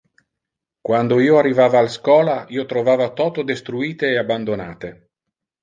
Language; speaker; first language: Interlingua; non-native, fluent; Italian